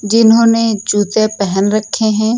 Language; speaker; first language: Hindi; native; Hindi